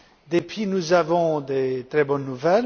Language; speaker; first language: French; non-native, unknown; Romanian